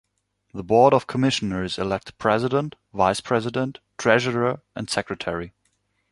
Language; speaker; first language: English; non-native, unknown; German